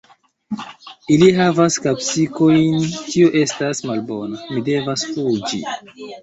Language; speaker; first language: Esperanto; non-native, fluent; Chinese